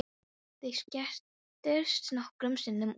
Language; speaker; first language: Icelandic; non-native, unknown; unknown